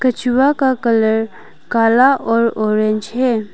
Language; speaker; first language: Hindi; non-native, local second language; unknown